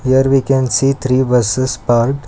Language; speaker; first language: English; non-native, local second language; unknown